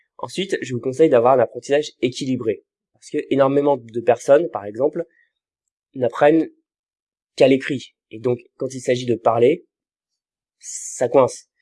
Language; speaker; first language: French; native; French